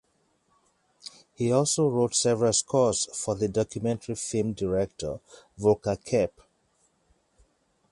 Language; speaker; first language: English; native; English